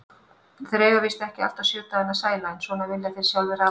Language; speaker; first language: Icelandic; native; Icelandic